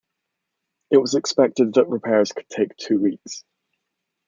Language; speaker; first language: English; native; English